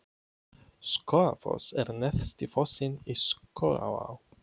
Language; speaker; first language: Icelandic; non-native, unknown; Polish